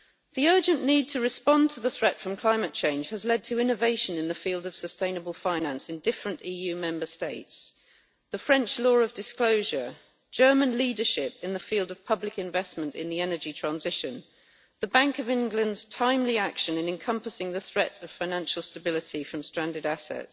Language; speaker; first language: English; native; English